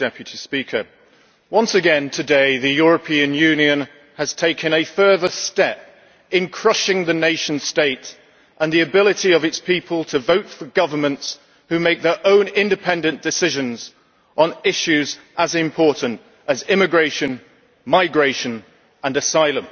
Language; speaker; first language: English; native; English